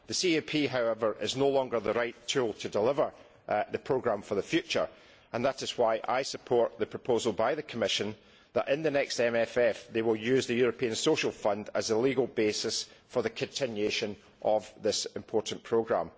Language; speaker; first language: English; native; English